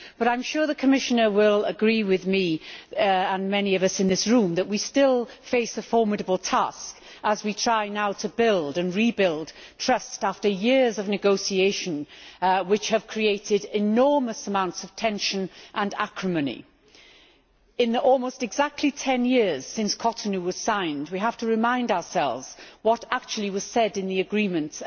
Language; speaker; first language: English; native; English